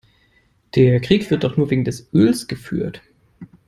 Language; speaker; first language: English; non-native, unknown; German